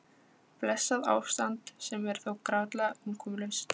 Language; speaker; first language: Icelandic; non-native, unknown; Polish